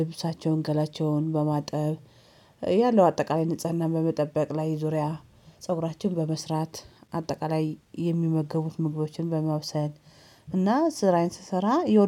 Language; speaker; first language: Amharic; native; Amharic